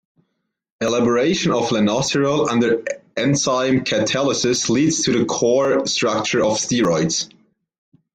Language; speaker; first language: English; non-native, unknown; German